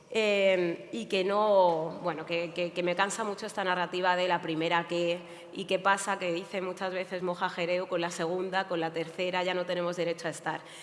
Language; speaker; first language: Spanish; native; Spanish